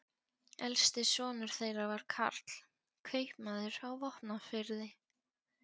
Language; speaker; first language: Icelandic; non-native, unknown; Polish